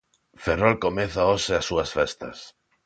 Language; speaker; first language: Galician; non-native, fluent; Spanish